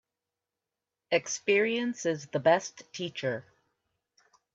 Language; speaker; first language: English; native; English